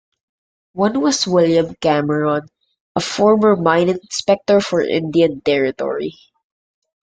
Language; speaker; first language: English; non-native, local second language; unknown